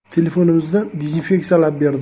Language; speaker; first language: Uzbek; native; Uzbek